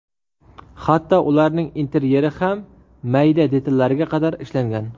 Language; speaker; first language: Uzbek; native; Uzbek